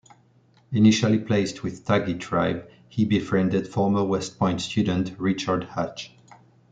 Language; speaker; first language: English; non-native, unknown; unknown